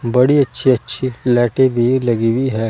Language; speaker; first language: Hindi; native; Hindi